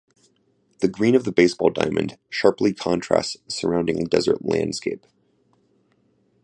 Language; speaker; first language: English; native; English